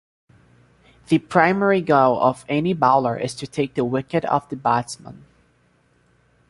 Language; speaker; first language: English; non-native, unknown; Portuguese